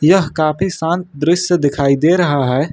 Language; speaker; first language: Hindi; native; Hindi